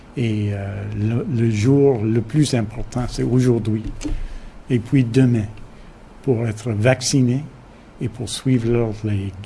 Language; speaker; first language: French; non-native, fluent; English